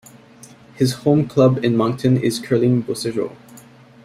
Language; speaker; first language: English; native; English